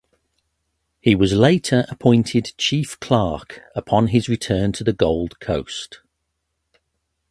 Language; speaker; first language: English; native; English